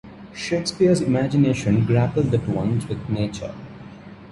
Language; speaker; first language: English; non-native, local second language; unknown